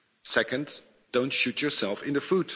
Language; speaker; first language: English; non-native, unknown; Dutch